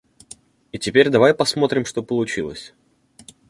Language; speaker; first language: Russian; native; Russian